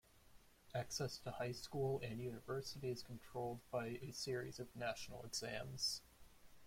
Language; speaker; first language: English; native; English